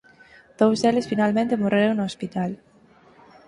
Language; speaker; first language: Galician; native; Galician